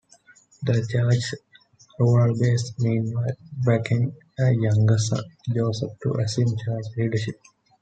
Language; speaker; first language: English; non-native, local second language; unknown